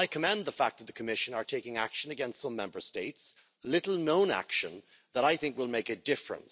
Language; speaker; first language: English; native; English